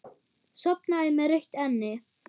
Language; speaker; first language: Icelandic; non-native, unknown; German